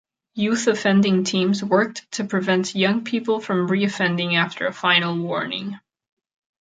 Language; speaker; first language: English; non-native, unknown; Catalan